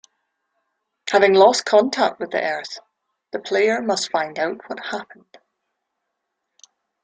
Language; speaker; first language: English; native; English